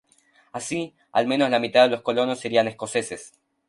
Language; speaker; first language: Spanish; native; Spanish